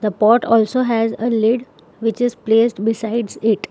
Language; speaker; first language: English; non-native, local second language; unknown